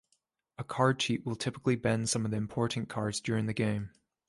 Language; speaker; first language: English; native; English